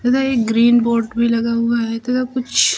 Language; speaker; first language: Hindi; native; Hindi